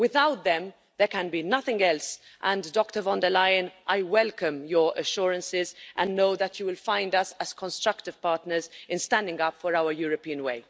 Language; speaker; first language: English; non-native, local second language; Maltese